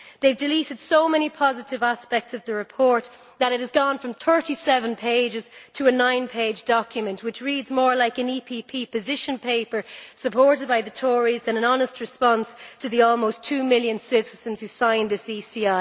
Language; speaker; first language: English; native; English